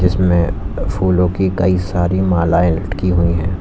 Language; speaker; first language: Hindi; native; Hindi